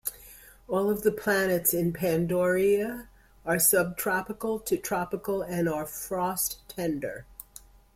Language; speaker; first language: English; native; English